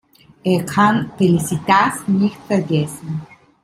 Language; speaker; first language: German; non-native, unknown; Italian